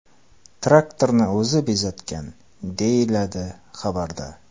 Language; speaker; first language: Uzbek; non-native, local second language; Kara-Kalpak